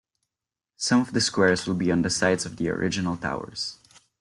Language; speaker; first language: English; non-native, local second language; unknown